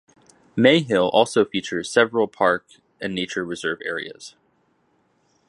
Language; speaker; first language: English; native; English